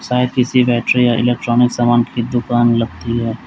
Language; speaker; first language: Hindi; native; Hindi